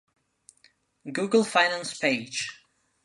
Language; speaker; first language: English; non-native, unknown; Spanish